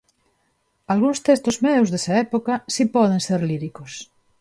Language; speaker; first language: Galician; non-native, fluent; Spanish